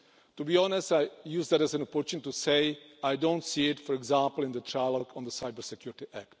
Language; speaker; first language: English; non-native, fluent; Czech